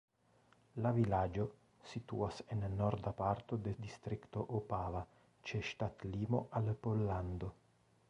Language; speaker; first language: Esperanto; non-native, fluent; Italian